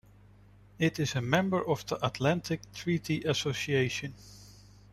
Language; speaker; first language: English; non-native, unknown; Dutch